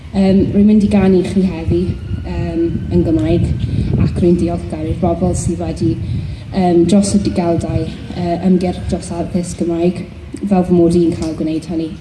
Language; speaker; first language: Welsh; non-native, local second language; English